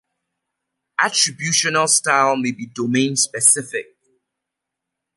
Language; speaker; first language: English; native; English